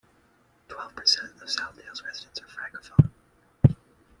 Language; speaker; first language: English; native; English